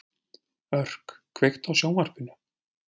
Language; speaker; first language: Icelandic; native; Icelandic